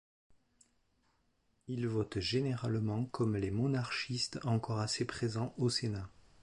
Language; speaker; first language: French; native; French